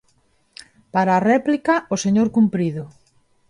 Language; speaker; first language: Galician; non-native, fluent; Spanish